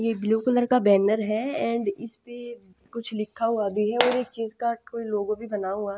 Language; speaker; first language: Hindi; non-native, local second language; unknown